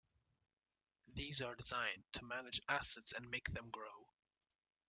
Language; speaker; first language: English; native; English